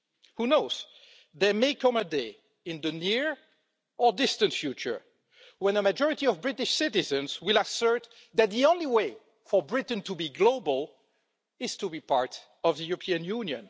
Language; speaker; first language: English; non-native, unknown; French